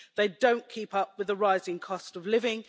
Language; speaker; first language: English; native; English